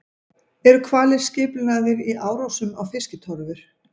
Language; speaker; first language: Icelandic; native; Icelandic